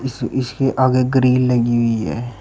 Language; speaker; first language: Hindi; native; Hindi